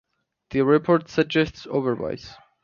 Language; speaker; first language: English; native; English